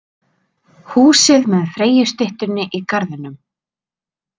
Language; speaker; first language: Icelandic; native; Icelandic